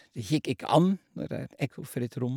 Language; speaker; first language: Norwegian; non-native, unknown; Dutch